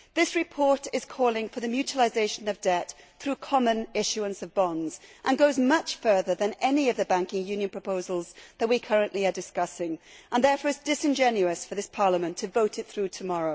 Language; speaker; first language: English; native; English